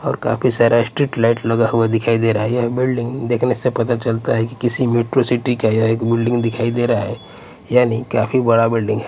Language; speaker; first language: Hindi; non-native, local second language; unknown